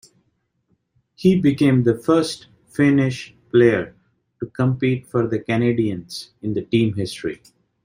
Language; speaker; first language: English; non-native, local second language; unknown